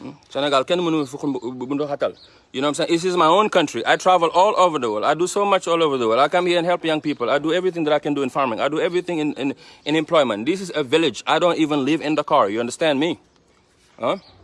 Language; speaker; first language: English; non-native, fluent; Wolof